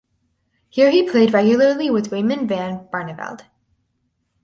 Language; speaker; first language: English; native; English